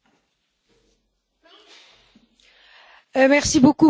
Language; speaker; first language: French; native; French